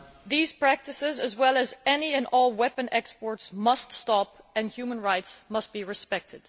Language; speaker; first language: English; non-native, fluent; Dutch